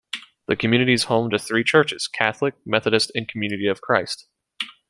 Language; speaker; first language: English; native; English